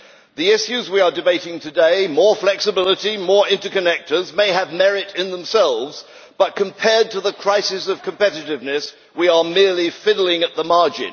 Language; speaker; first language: English; native; English